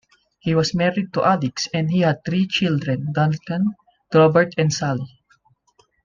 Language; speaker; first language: English; non-native, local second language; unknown